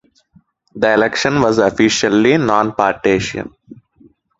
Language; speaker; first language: English; non-native, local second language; Telugu